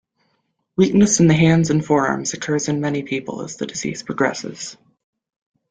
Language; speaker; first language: English; native; English